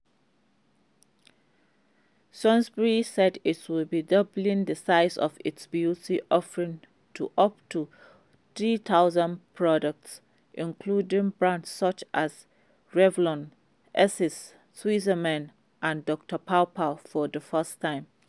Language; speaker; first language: English; non-native, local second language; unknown